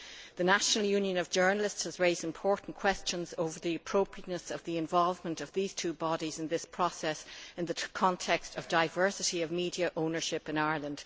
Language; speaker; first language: English; native; English